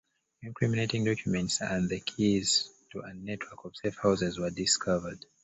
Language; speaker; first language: English; native; English